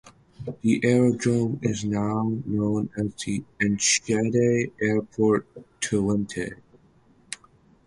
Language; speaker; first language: English; native; English